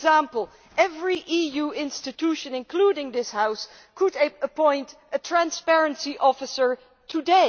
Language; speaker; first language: English; non-native, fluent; Dutch